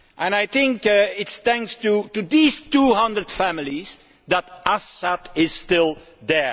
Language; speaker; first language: English; non-native, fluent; Dutch